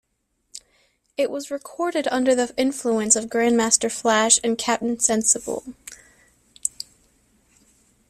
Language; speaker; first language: English; native; English